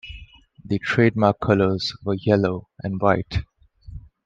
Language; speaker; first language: English; non-native, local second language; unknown